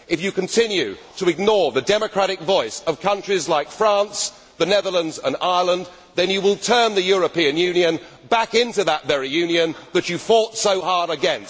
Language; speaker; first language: English; native; English